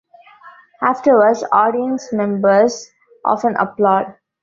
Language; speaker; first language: English; non-native, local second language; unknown